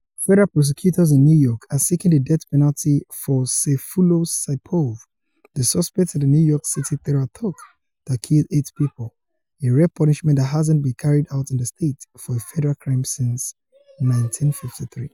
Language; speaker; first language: English; non-native, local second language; Yoruba